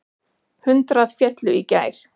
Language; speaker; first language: Icelandic; native; Icelandic